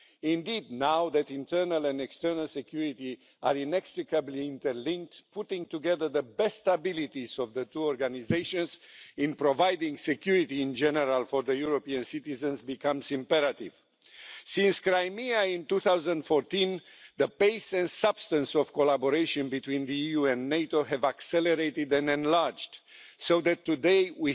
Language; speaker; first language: English; non-native, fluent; Romanian